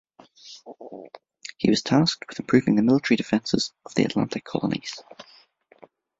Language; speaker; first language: English; native; English